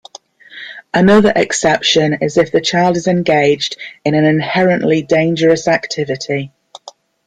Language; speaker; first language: English; native; English